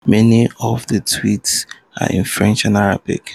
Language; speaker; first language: English; non-native, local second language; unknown